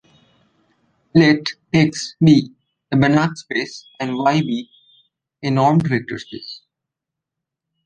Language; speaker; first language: English; non-native, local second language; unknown